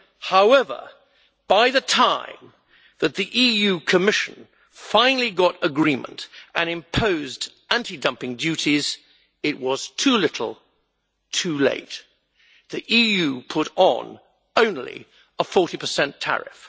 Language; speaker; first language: English; native; English